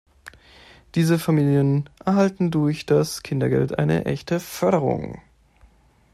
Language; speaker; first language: German; native; German